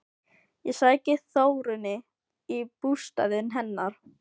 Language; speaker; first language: Icelandic; non-native, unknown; Filipino